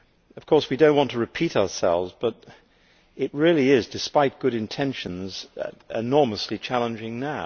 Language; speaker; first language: English; native; English